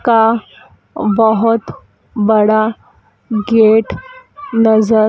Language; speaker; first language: Hindi; native; Hindi